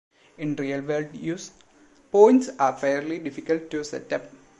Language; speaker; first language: English; non-native, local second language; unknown